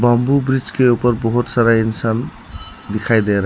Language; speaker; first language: Hindi; non-native, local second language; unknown